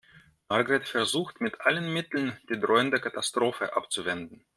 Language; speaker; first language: German; non-native, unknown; Russian